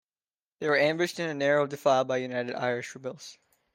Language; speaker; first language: English; native; English